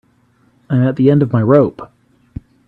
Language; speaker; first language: English; native; English